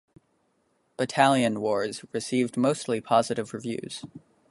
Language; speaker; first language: English; native; English